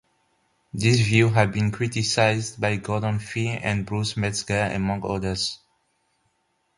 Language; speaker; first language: English; non-native, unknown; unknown